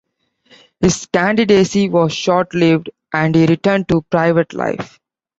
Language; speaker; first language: English; non-native, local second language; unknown